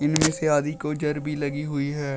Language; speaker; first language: Hindi; native; Hindi